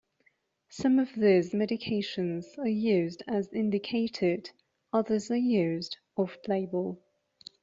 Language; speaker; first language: English; non-native, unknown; Persian